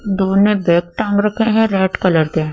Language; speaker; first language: Hindi; native; Hindi